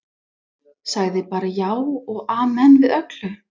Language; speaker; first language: Icelandic; non-native, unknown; English